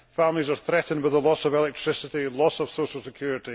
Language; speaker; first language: English; native; English